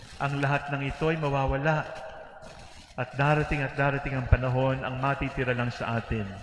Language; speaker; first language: Filipino; native; Filipino